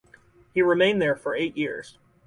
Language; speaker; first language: English; native; English